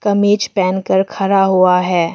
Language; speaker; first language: Hindi; non-native, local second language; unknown